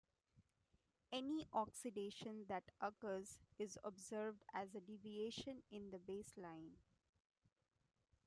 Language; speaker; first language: English; non-native, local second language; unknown